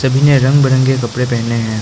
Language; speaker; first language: Hindi; non-native, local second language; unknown